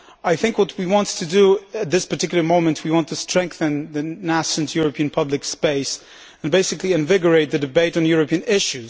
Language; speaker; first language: English; non-native, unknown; Polish